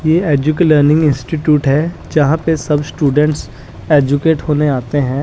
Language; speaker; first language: Hindi; non-native, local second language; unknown